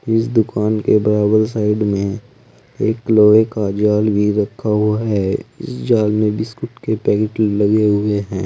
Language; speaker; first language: Hindi; native; Hindi